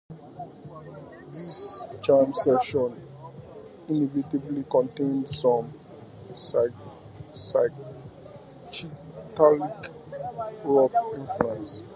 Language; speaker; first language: English; native; English